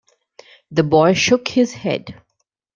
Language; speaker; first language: English; non-native, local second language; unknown